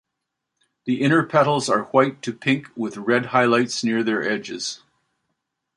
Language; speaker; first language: English; native; English